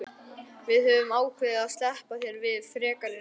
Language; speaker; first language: Icelandic; native; Icelandic